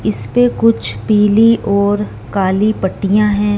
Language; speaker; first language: Hindi; non-native, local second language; Punjabi